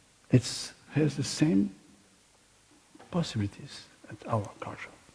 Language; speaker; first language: English; non-native, fluent; Catalan